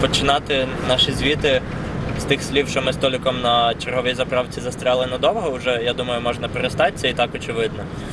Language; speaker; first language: Ukrainian; native; Ukrainian